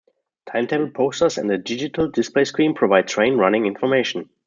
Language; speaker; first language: English; non-native, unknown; German